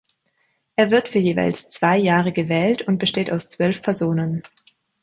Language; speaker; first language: German; native; German